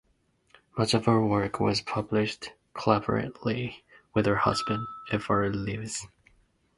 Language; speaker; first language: English; non-native, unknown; Japanese